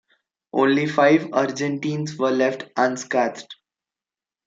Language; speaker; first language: English; non-native, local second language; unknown